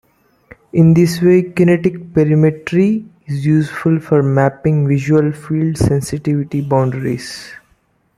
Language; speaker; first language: English; non-native, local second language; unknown